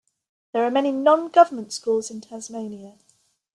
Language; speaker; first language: English; native; English